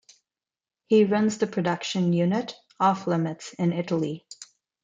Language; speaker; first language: English; non-native, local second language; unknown